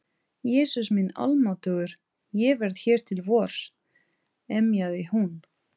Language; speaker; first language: Icelandic; non-native, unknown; Portuguese